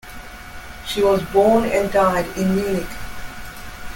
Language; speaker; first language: English; native; English